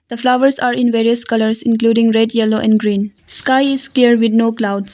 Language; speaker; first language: English; non-native, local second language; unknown